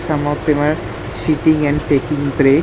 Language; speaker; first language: English; non-native, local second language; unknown